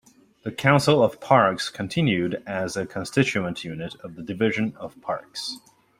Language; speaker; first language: English; native; English